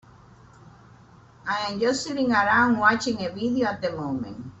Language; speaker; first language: English; native; English